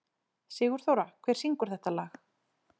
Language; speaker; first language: Icelandic; native; Icelandic